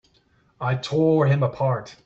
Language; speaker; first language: English; native; English